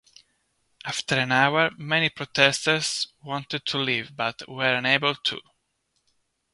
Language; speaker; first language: English; non-native, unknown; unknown